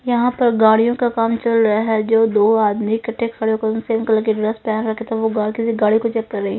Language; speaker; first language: Hindi; non-native, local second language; Punjabi